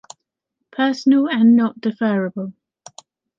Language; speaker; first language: English; native; English